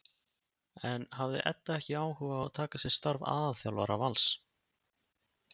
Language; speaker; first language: Icelandic; native; Icelandic